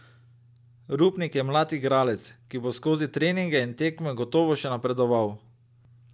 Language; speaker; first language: Slovenian; native; Slovenian